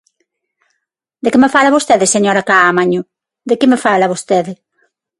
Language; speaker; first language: Galician; non-native, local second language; Spanish